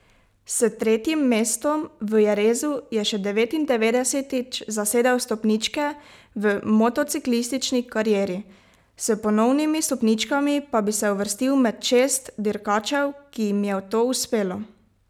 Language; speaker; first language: Slovenian; native; Slovenian